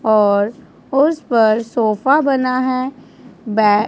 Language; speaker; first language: Hindi; non-native, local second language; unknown